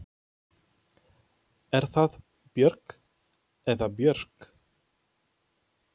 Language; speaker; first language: Icelandic; non-native, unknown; Polish